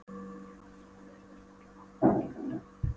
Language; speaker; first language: Icelandic; non-native, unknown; Polish